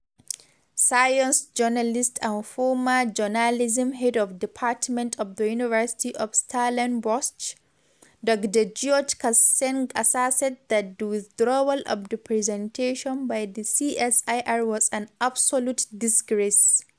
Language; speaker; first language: English; non-native, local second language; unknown